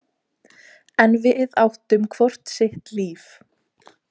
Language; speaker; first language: Icelandic; native; Icelandic